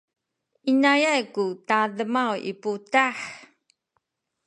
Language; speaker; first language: Sakizaya; non-native, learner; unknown